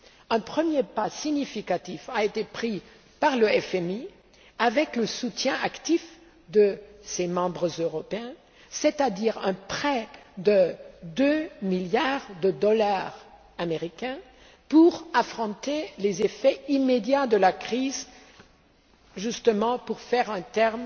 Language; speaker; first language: French; non-native, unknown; German